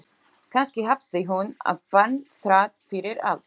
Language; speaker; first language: Icelandic; non-native, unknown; Slovak